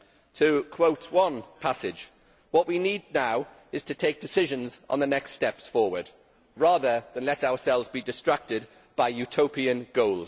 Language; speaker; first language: English; native; English